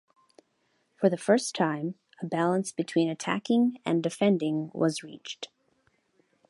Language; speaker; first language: English; native; English